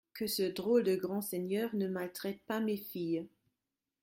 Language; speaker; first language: French; non-native, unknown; German